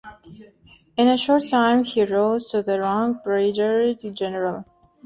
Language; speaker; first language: English; non-native, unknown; Turkmen